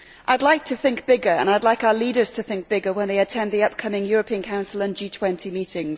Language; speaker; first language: English; native; English